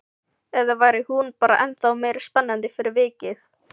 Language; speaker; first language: Icelandic; non-native, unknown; Filipino